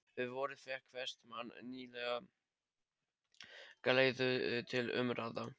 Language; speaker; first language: Icelandic; non-native, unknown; Polish